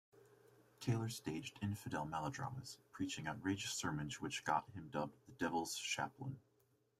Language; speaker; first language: English; native; English